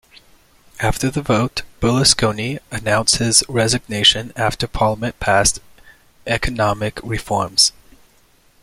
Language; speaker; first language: English; native; English